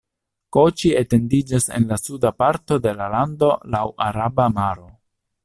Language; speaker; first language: Esperanto; non-native, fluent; Italian